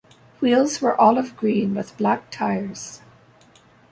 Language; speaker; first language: English; native; English